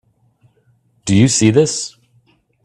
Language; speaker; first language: English; native; English